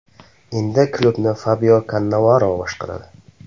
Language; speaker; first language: Uzbek; native; Uzbek